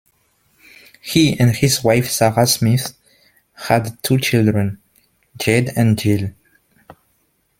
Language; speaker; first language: English; non-native, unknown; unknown